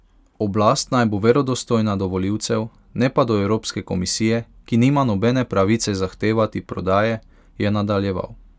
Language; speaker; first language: Slovenian; non-native, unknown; Hungarian